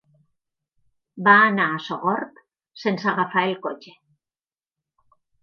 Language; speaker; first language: Catalan; native; Catalan